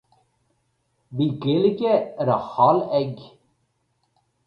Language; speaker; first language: Irish; native; Irish